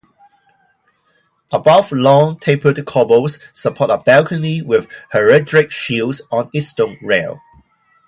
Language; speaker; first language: English; non-native, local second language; Cantonese